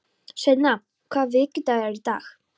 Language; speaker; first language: Icelandic; non-native, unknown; Polish